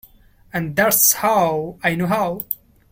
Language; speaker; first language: English; non-native, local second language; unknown